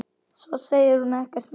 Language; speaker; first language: Icelandic; native; Icelandic